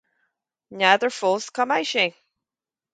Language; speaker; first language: Irish; native; Irish